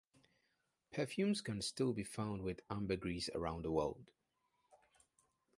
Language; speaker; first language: English; non-native, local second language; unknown